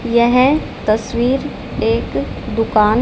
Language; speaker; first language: Hindi; native; Hindi